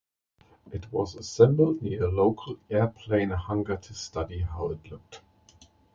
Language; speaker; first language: English; non-native, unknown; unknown